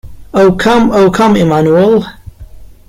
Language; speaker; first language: English; non-native, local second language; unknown